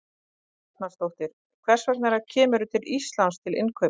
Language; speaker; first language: Icelandic; native; Icelandic